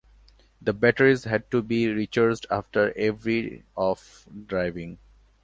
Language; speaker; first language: English; non-native, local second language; Bangla